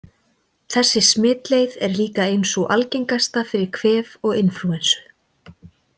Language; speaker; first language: Icelandic; native; Icelandic